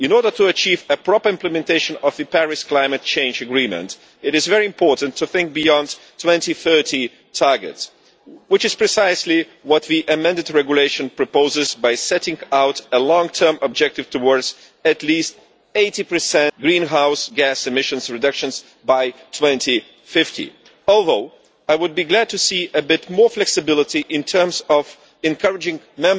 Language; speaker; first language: English; non-native, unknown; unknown